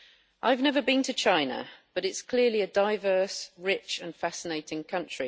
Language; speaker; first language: English; native; English